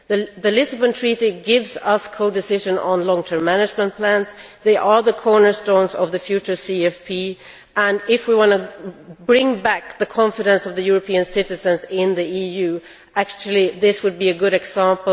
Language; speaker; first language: English; non-native, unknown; Swedish